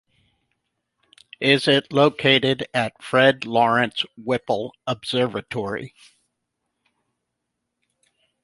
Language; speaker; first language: English; native; English